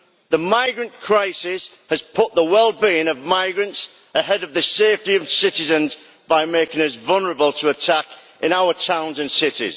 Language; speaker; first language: English; native; English